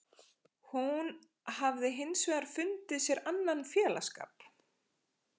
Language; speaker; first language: Icelandic; native; Icelandic